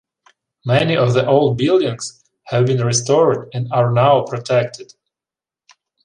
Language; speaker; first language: English; non-native, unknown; Ukrainian